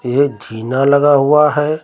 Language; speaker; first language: Hindi; native; Hindi